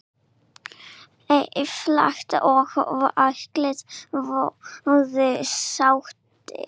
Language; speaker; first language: Icelandic; non-native, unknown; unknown